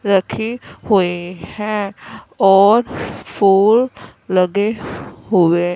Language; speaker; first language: Hindi; non-native, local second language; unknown